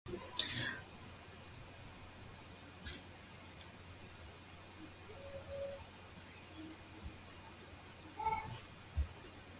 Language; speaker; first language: English; non-native, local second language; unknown